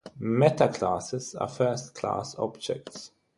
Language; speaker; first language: English; non-native, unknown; German